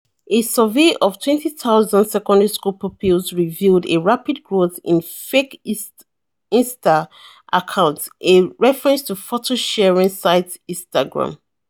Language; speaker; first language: English; non-native, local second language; Yoruba